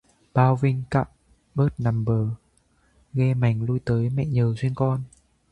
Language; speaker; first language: Vietnamese; native; Vietnamese